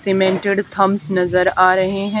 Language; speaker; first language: Hindi; native; Hindi